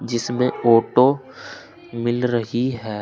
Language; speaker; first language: Hindi; native; Hindi